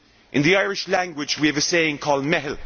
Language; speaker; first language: English; native; English